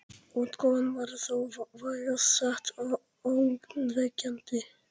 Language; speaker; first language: Icelandic; non-native, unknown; Polish